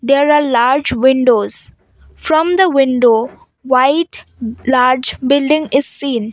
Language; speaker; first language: English; non-native, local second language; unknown